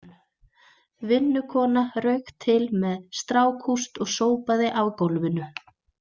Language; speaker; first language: Icelandic; native; Icelandic